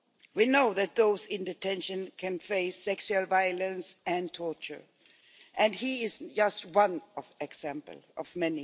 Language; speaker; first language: English; non-native, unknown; Swedish